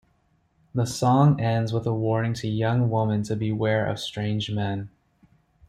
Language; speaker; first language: English; native; English